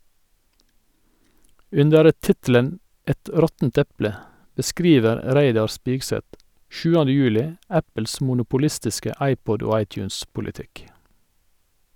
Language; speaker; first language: Norwegian; native; Norwegian